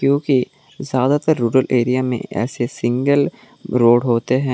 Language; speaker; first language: Hindi; non-native, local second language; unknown